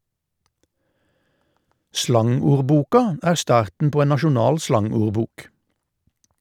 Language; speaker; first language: Norwegian; native; Norwegian